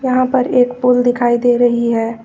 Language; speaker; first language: Hindi; native; Hindi